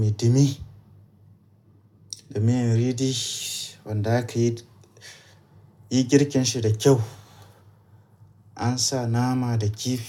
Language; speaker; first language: Hausa; native; Hausa